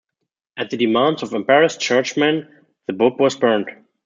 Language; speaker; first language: English; non-native, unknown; German